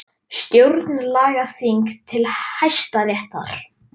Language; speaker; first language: Icelandic; native; Icelandic